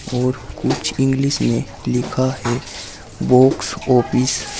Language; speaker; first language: Hindi; native; Hindi